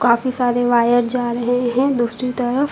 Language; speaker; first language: Hindi; native; Hindi